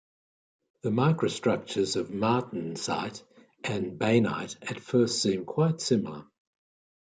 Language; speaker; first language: English; native; English